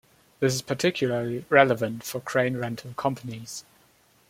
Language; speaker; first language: English; non-native, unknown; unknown